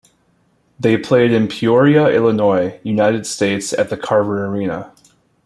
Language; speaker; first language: English; native; English